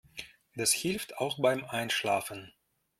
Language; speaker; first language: German; non-native, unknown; Russian